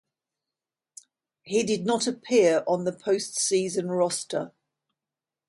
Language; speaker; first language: English; native; English